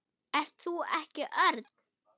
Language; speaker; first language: Icelandic; non-native, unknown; German